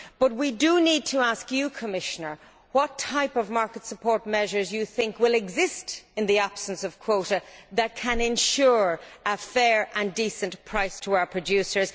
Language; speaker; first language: English; native; English